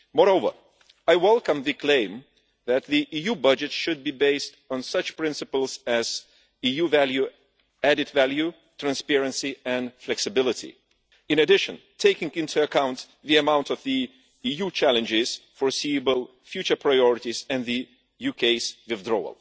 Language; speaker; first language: English; non-native, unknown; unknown